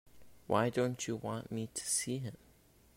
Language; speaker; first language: English; native; English